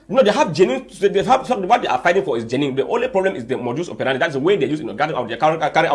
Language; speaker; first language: English; non-native, local second language; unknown